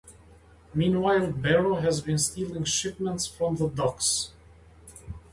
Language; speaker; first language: English; native; English